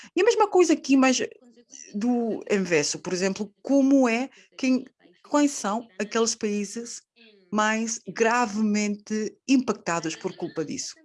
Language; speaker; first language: Portuguese; non-native, fluent; Spanish